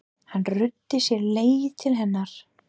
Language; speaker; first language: Icelandic; non-native, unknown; English